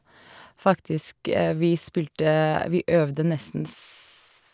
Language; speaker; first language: Norwegian; non-native, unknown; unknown